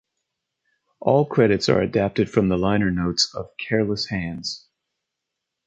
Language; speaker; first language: English; native; English